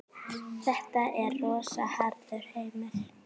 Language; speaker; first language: Icelandic; native; Icelandic